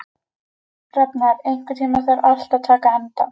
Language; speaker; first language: Icelandic; native; Icelandic